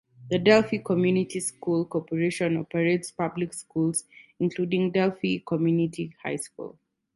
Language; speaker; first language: English; non-native, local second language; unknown